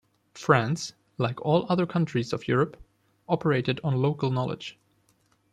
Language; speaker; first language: English; non-native, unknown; German